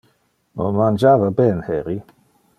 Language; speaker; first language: Interlingua; non-native, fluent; Dutch